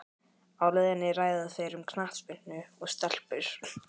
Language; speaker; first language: Icelandic; native; Icelandic